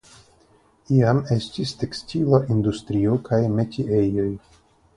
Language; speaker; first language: Esperanto; non-native, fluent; Russian